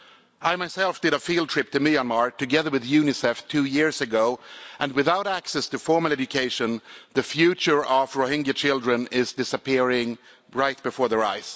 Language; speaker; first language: English; non-native, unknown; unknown